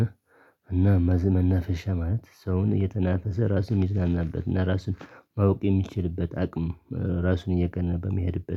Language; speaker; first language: Amharic; non-native, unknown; Tigrinya